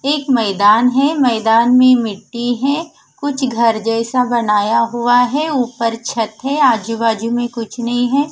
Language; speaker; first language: Hindi; non-native, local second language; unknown